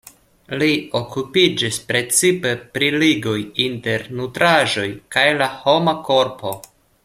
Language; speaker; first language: Esperanto; non-native, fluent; Russian